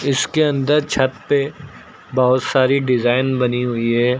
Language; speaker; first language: Hindi; native; Hindi